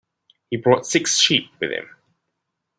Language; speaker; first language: English; native; English